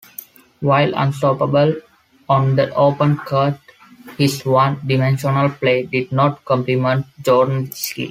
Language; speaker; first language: English; non-native, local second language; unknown